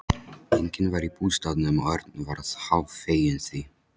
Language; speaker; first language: Icelandic; non-native, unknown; Polish